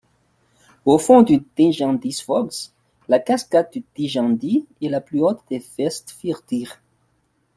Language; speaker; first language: French; non-native, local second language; Malagasy